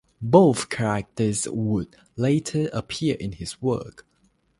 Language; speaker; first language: English; non-native, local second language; Chinese